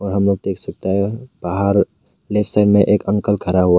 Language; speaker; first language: Hindi; non-native, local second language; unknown